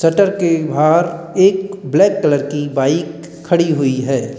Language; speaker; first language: Hindi; native; Hindi